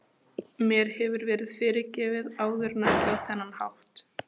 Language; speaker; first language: Icelandic; non-native, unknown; Polish